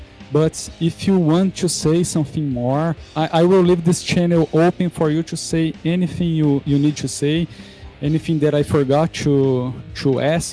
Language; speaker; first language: English; non-native, fluent; Portuguese